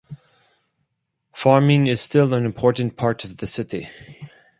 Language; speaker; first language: English; non-native, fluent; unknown